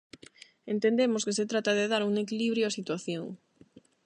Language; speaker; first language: Galician; non-native, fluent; Spanish